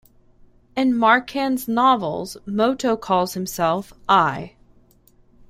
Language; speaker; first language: English; native; English